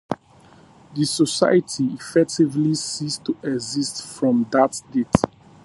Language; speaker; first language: English; native; English